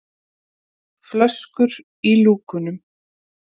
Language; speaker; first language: Icelandic; native; Icelandic